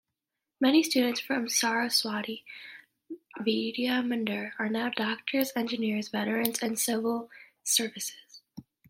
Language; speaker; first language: English; native; English